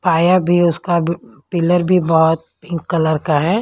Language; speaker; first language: Hindi; non-native, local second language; Punjabi